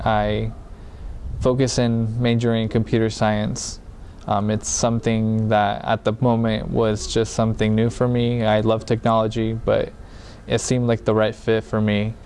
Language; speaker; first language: English; early bilingual, other home language; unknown